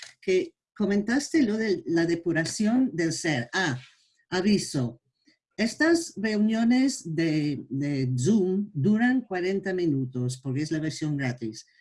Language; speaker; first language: Spanish; non-native, fluent; English